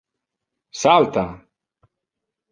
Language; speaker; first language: Interlingua; non-native, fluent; Italian